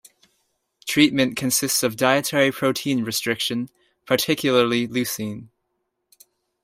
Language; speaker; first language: English; native; English